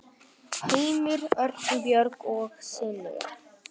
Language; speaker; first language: Icelandic; non-native, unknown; Vietnamese